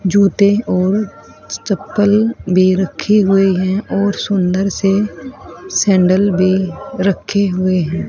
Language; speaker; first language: Hindi; native; Hindi